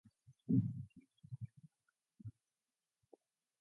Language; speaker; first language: English; non-native, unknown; Mongolian